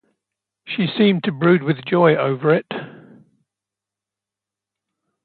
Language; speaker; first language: English; native; English